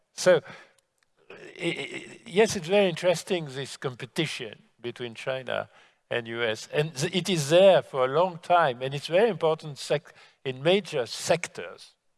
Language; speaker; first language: English; non-native, fluent; French